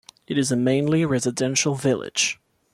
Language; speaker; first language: English; non-native, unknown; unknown